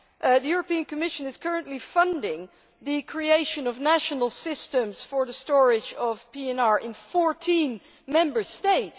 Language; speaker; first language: English; non-native, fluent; Dutch